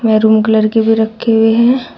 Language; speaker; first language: Hindi; native; Hindi